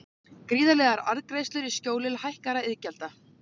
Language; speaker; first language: Icelandic; native; Icelandic